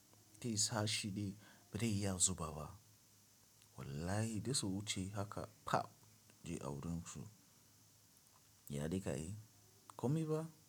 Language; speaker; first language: Hausa; non-native, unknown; Tiv